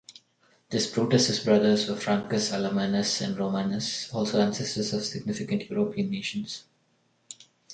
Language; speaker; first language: English; non-native, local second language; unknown